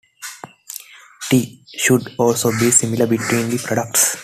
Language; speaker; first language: English; non-native, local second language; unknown